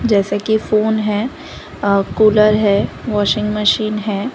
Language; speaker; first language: Hindi; non-native, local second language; Gujarati